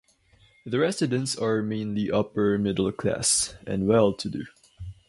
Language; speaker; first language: English; non-native, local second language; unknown